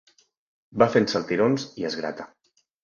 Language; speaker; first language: Catalan; native; Catalan